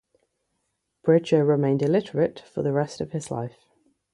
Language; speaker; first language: English; native; English